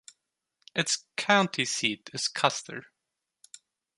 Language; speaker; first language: English; non-native, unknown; Turkish